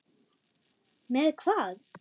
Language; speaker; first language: Icelandic; non-native, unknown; German